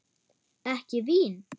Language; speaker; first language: Icelandic; non-native, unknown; German